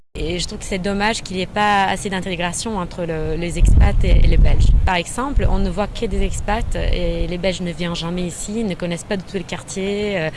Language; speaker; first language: French; non-native, fluent; Portuguese